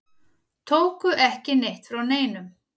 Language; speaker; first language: Icelandic; native; Icelandic